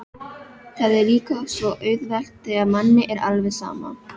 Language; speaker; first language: Icelandic; non-native, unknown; Filipino